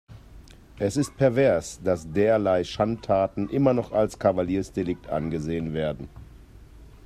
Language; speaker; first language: German; native; German